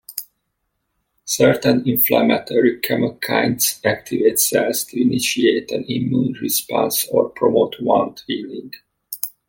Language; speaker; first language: English; native; English